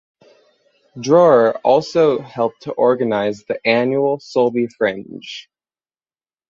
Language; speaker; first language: English; native; English